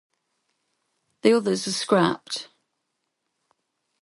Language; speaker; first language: English; native; English